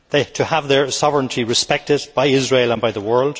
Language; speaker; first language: English; native; English